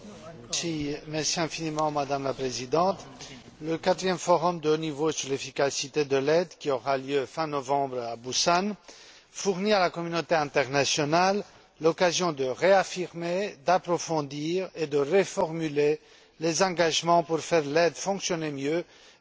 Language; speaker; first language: French; non-native, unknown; Romanian